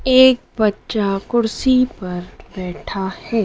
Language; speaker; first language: Hindi; native; Hindi